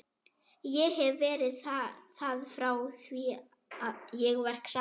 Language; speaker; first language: Icelandic; non-native, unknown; German